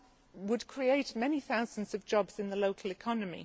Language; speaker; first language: English; native; English